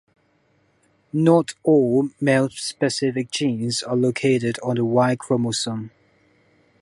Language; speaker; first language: English; non-native, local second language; Cantonese